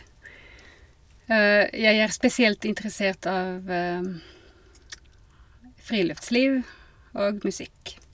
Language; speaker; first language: Norwegian; non-native, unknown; Finnish